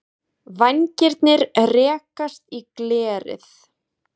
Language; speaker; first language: Icelandic; native; Icelandic